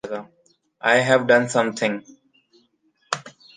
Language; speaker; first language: English; non-native, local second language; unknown